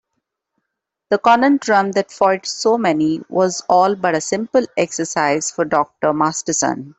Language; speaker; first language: English; non-native, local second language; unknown